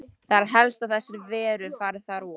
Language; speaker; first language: Icelandic; non-native, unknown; Polish